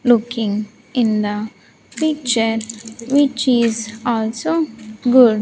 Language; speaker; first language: English; non-native, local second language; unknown